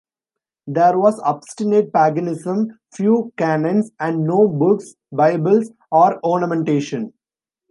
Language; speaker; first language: English; non-native, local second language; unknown